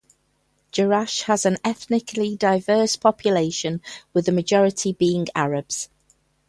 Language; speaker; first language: English; native; English